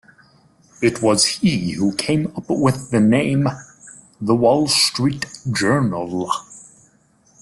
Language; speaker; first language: English; native; English